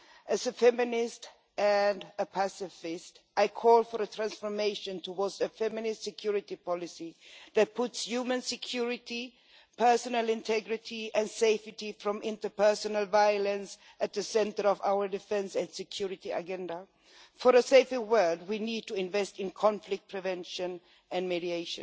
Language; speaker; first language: English; non-native, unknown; Swedish